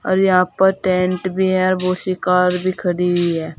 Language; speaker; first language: Hindi; native; Hindi